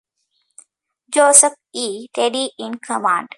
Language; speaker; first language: English; native; English